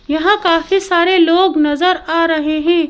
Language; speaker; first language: Hindi; native; Hindi